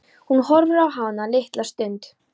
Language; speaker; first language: Icelandic; non-native, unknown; Polish